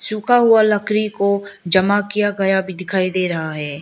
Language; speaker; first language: Hindi; non-native, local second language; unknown